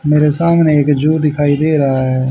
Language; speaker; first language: Hindi; native; Hindi